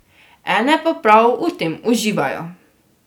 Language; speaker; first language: Slovenian; native; Slovenian